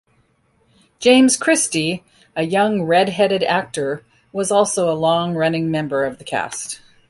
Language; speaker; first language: English; native; English